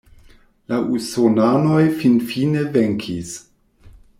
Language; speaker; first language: Esperanto; non-native, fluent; German